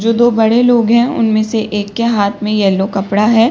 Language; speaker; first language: Hindi; native; Hindi